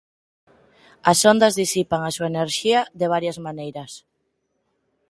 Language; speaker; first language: Galician; non-native, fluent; Spanish